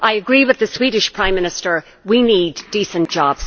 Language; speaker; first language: English; native; English